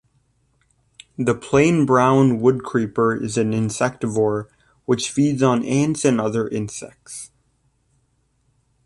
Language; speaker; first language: English; native; English